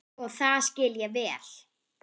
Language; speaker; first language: Icelandic; non-native, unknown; German